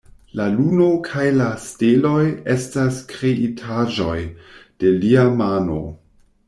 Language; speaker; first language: Esperanto; non-native, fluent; German